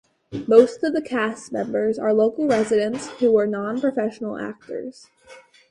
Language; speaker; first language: English; native; English